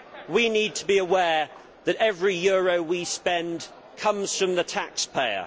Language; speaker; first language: English; native; English